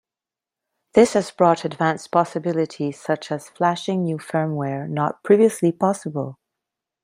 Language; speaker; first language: English; non-native, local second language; French